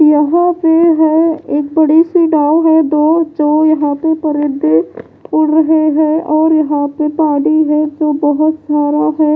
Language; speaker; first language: Hindi; non-native, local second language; Punjabi